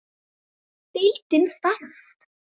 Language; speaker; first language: Icelandic; native; Icelandic